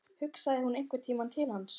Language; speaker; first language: Icelandic; native; Icelandic